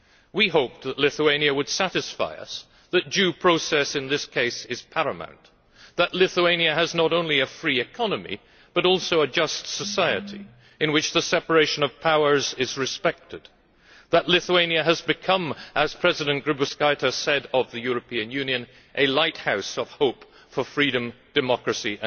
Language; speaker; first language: English; native; English